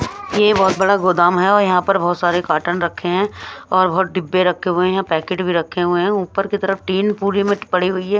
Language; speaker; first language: Hindi; non-native, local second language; Punjabi